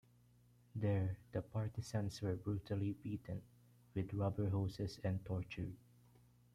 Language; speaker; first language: English; non-native, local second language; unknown